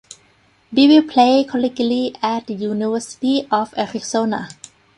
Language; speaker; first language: English; non-native, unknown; Thai